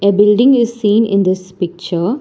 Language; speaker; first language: English; non-native, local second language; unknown